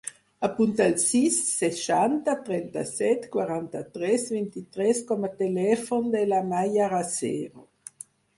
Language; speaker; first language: Catalan; non-native, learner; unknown